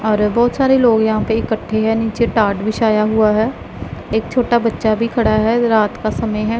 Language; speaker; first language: Hindi; non-native, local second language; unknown